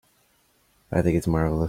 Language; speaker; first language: English; native; English